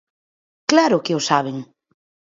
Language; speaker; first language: Galician; native; Galician